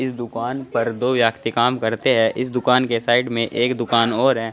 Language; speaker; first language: Hindi; native; Hindi